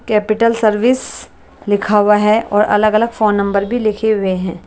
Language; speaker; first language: Hindi; non-native, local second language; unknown